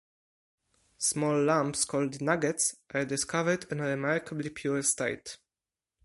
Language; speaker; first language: English; non-native, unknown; Polish